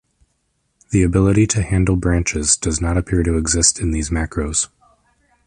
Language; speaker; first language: English; native; English